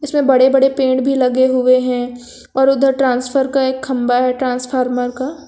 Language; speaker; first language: Hindi; native; Hindi